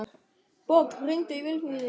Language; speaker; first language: Icelandic; non-native, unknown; German